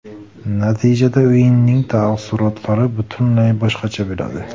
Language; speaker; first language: Uzbek; native; Uzbek